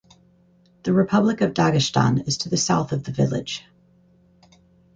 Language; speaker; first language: English; native; English